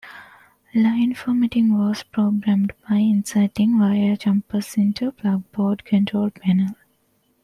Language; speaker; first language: English; non-native, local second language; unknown